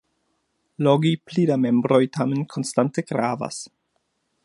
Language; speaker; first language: Esperanto; non-native, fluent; German